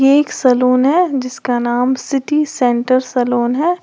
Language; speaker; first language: Hindi; native; Hindi